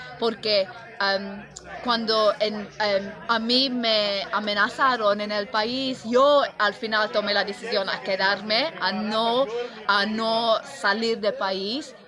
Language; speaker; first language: Spanish; non-native, fluent; English